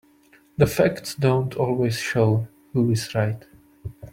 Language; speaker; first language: English; non-native, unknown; Czech